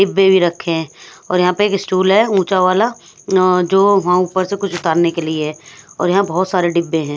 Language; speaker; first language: Hindi; non-native, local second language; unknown